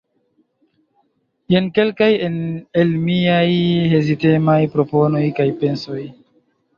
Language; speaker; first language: Esperanto; non-native, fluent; Chinese